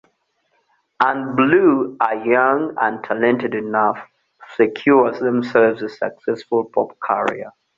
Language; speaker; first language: English; non-native, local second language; Ganda